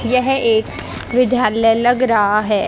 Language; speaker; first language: Hindi; native; Hindi